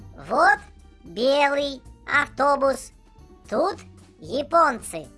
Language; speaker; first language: Russian; non-native, learner; Japanese